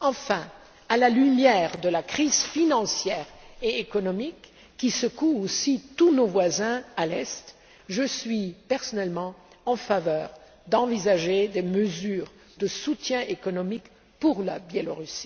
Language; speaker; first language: French; non-native, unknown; German